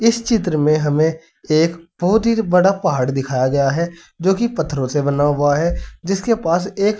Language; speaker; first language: Hindi; native; Hindi